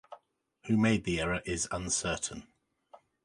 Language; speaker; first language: English; native; English